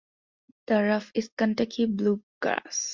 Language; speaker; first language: English; non-native, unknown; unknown